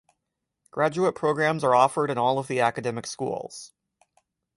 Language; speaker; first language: English; native; English